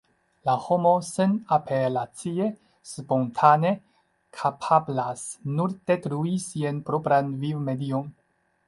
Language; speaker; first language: Esperanto; non-native, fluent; Chinese